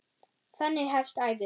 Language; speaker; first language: Icelandic; non-native, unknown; German